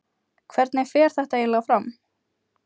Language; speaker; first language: Icelandic; non-native, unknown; Ukrainian